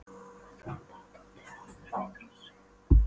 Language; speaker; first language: Icelandic; non-native, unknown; Polish